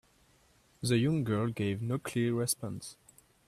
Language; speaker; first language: English; native; English